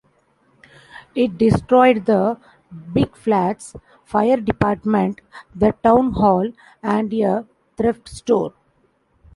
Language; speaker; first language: English; non-native, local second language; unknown